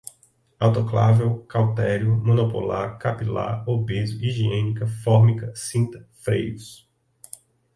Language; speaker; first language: Portuguese; native; Portuguese